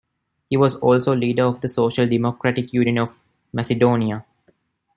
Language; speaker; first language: English; non-native, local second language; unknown